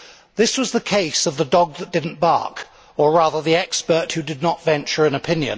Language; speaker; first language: English; native; English